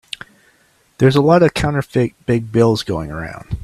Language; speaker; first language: English; native; English